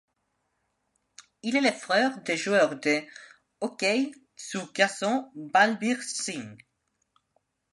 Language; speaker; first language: French; non-native, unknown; Spanish